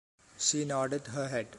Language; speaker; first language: English; non-native, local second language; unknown